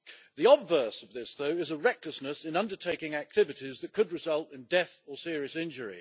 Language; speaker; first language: English; native; English